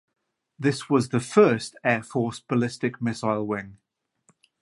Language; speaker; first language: English; native; English